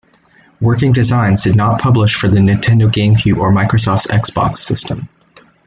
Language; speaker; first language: English; native; English